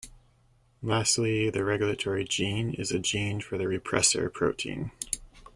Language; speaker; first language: English; native; English